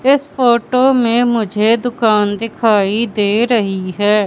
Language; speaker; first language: Hindi; native; Hindi